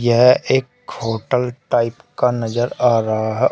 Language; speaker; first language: Hindi; native; Hindi